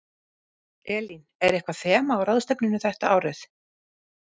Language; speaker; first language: Icelandic; native; Icelandic